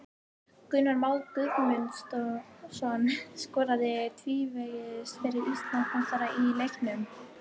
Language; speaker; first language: Icelandic; native; Icelandic